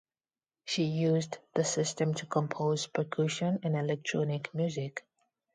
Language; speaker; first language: English; non-native, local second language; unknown